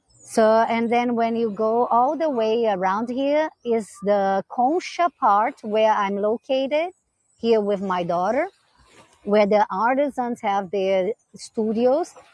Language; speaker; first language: English; non-native, fluent; Portuguese